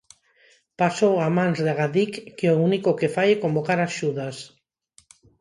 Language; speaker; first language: Galician; non-native, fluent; Spanish